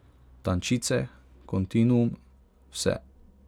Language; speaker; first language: Slovenian; non-native, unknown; Hungarian